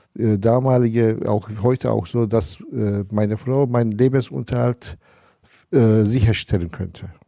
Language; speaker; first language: German; non-native, fluent; Turkish